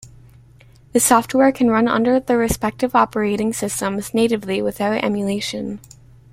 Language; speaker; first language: English; native; English